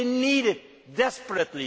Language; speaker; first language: English; non-native, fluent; Dutch